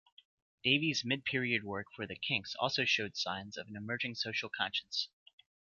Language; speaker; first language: English; native; English